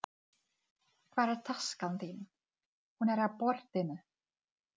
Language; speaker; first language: Icelandic; non-native, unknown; Czech